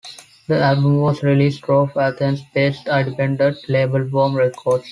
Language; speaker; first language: English; non-native, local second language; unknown